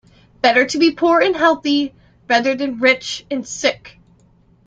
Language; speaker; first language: English; native; English